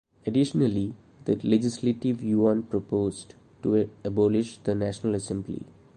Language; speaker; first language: English; non-native, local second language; Malayalam